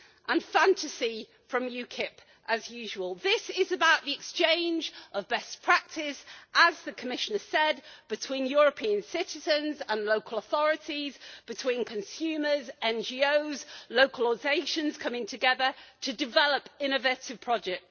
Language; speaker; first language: English; native; English